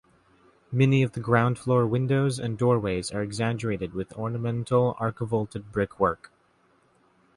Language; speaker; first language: English; native; English